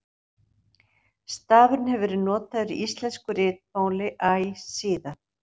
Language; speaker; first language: Icelandic; native; Icelandic